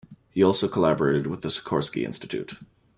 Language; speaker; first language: English; native; English